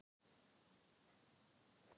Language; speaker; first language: Icelandic; non-native, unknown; Thai